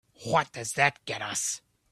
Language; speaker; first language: English; native; English